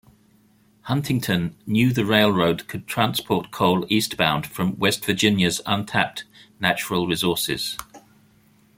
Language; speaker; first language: English; native; English